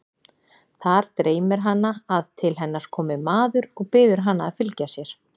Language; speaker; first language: Icelandic; native; Icelandic